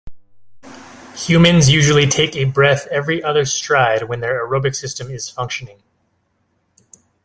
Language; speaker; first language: English; native; English